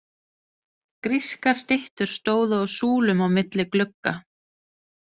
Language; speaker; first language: Icelandic; non-native, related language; Danish